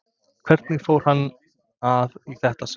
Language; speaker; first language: Icelandic; non-native, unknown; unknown